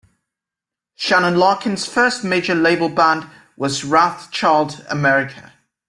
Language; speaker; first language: English; native; English